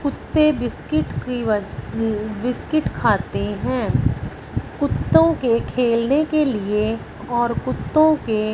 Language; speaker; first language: Hindi; non-native, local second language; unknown